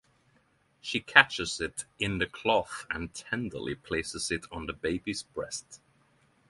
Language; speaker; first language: English; non-native, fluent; Norwegian